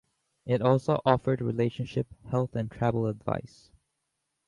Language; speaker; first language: English; native; English